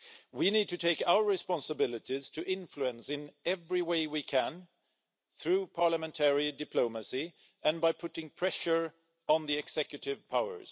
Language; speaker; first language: English; non-native, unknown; Swedish